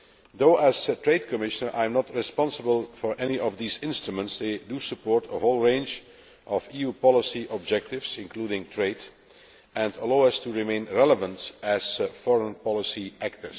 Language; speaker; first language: English; non-native, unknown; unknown